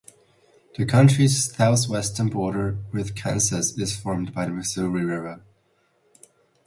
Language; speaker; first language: English; non-native, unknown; Chinese